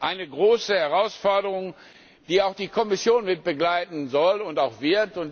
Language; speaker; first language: German; non-native, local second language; Luxembourgish